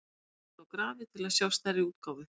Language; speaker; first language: Icelandic; native; Icelandic